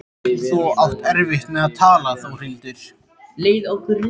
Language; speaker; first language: Icelandic; native; Icelandic